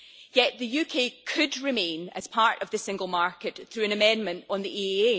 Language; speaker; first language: English; native; English